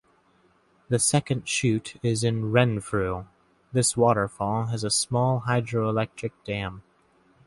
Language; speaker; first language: English; native; English